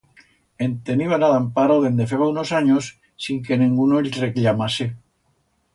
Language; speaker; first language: Aragonese; native; Aragonese